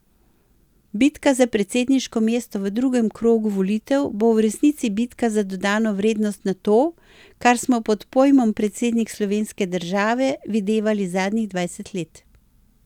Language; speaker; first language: Slovenian; native; Slovenian